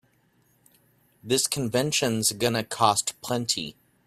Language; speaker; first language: English; native; English